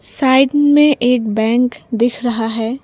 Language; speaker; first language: Hindi; non-native, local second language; Assamese